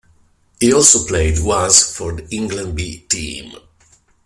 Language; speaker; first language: English; non-native, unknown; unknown